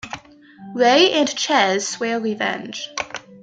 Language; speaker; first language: English; native; English